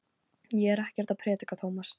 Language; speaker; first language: Icelandic; non-native, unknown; Polish